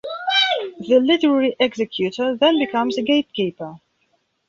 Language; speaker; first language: English; non-native, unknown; Belarusian